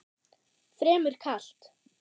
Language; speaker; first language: Icelandic; non-native, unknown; German